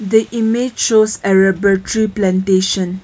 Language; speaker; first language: English; non-native, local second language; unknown